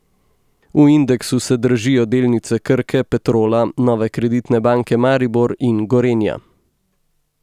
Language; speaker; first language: Slovenian; native; Slovenian